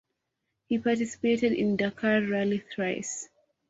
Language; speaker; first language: English; non-native, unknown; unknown